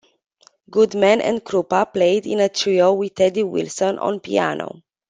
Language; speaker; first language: English; non-native, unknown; Romanian